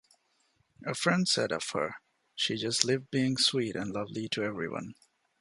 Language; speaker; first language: English; non-native, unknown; Divehi